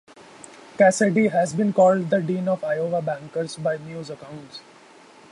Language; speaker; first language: English; non-native, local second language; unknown